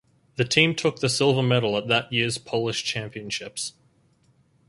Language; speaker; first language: English; native; English